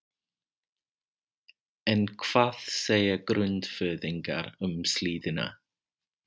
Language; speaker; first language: Icelandic; non-native, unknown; English